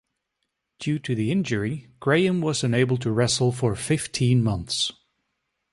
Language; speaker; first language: English; native; English